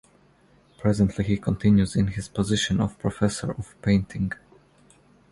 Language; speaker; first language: English; non-native, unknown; Croatian